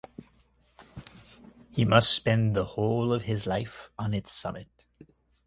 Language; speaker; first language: English; native; English